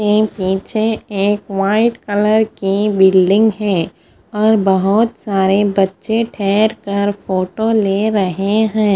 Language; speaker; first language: Hindi; non-native, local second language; Punjabi